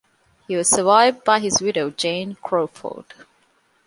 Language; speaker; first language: English; non-native, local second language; Divehi